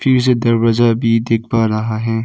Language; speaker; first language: Hindi; non-native, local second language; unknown